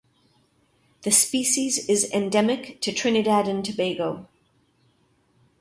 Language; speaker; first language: English; native; English